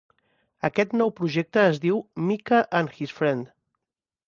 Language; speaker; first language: Catalan; native; Catalan